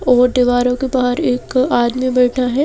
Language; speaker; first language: Hindi; native; Hindi